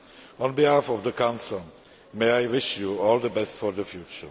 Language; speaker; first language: English; non-native, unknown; Czech